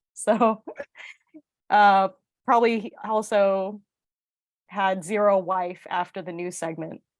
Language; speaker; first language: English; early bilingual, other home language; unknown